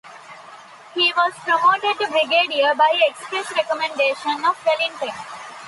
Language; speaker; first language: English; non-native, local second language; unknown